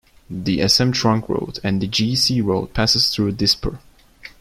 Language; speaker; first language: English; non-native, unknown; Turkish